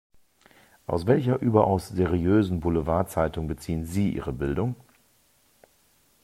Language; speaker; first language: German; native; German